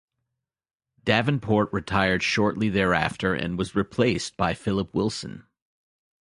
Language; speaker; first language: English; native; English